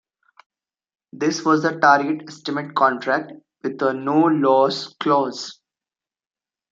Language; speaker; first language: English; non-native, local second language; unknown